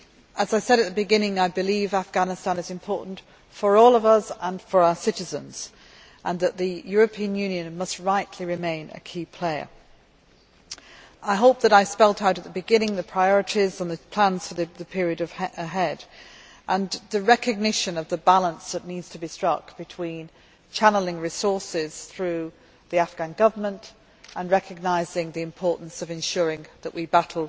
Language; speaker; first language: English; native; English